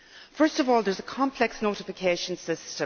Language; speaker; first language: English; native; English